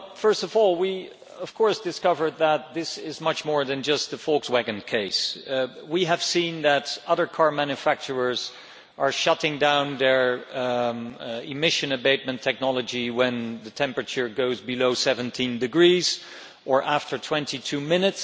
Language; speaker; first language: English; non-native, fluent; Dutch